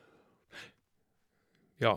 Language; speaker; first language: Norwegian; native; Norwegian